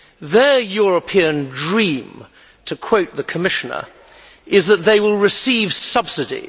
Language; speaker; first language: English; native; English